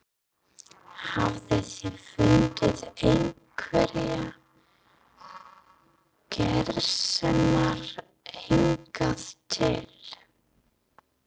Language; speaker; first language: Icelandic; non-native, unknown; English